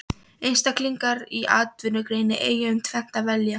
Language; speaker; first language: Icelandic; non-native, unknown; Polish